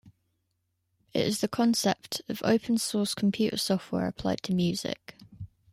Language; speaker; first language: English; native; English